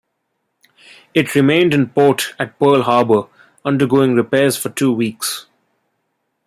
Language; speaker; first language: English; non-native, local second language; Bangla